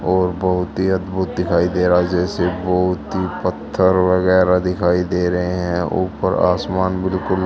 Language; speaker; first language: Hindi; native; Hindi